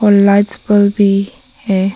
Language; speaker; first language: Hindi; non-native, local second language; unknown